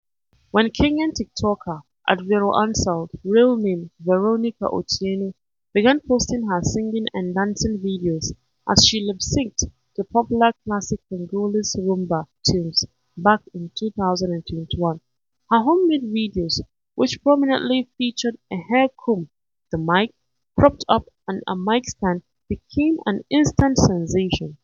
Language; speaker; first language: English; non-native, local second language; Hausa